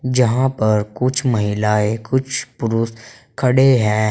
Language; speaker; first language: Hindi; native; Hindi